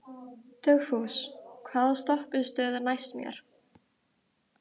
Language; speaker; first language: Icelandic; native; Icelandic